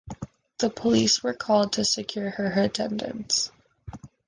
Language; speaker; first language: English; native; English